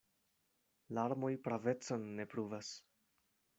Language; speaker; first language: Esperanto; non-native, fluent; Spanish